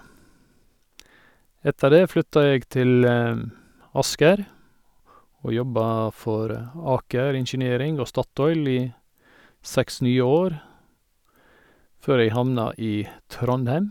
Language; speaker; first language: Norwegian; native; Norwegian